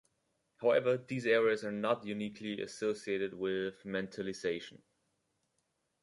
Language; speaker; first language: English; native; English